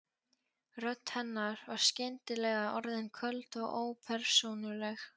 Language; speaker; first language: Icelandic; non-native, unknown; Polish